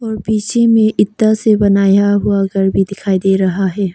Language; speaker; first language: Hindi; non-native, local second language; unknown